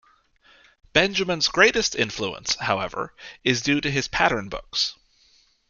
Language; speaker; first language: English; native; English